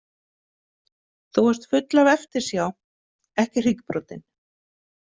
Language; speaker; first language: Icelandic; native; Icelandic